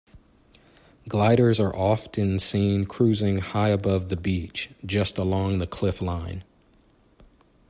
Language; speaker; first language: English; native; English